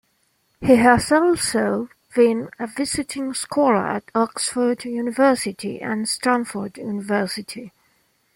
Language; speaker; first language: English; non-native, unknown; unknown